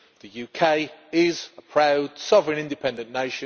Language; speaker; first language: English; native; English